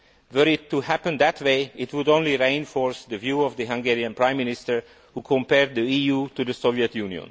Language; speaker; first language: English; non-native, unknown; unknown